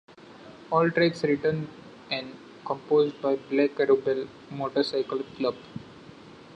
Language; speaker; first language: English; non-native, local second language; Marathi